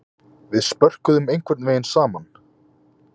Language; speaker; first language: Icelandic; native; Icelandic